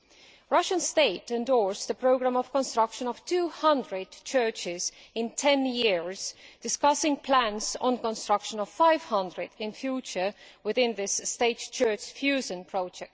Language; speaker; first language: English; non-native, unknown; Estonian